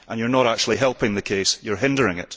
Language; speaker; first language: English; early bilingual, heritage; English